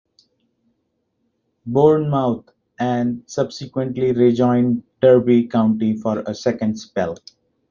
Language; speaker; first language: English; non-native, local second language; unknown